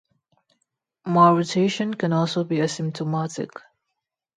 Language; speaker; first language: English; non-native, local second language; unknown